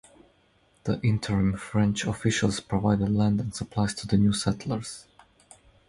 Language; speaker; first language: English; non-native, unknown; Croatian